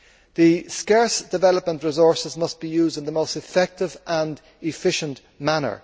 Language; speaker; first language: English; native; English